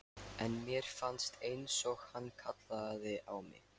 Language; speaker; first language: Icelandic; non-native, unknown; Lithuanian